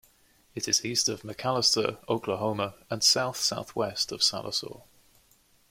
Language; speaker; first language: English; native; English